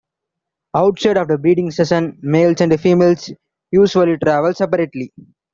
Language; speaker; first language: English; non-native, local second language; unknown